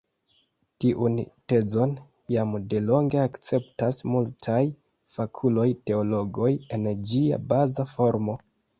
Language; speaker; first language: Esperanto; non-native, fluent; Kinyarwanda